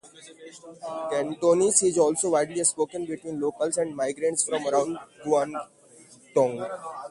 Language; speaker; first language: English; non-native, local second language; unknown